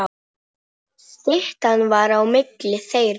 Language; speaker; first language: Icelandic; non-native, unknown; Polish